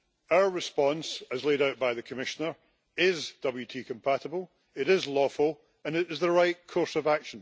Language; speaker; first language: English; native; English